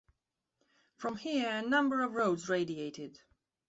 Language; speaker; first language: English; non-native, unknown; Belarusian